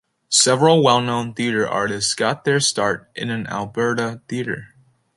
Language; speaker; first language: English; native; English